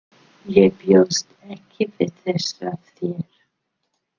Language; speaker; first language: Icelandic; non-native, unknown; English